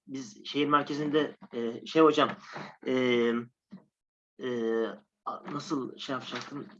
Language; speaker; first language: Turkish; native; Turkish